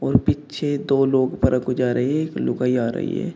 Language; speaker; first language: Hindi; native; Hindi